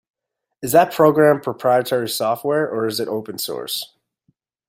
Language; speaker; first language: English; native; English